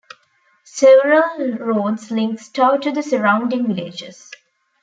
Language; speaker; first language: English; non-native, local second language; Tamil